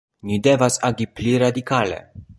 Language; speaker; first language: Esperanto; non-native, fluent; Polish